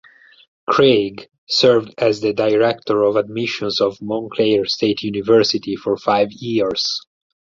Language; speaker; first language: English; non-native, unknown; Italian